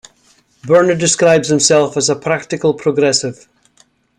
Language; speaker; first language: English; native; English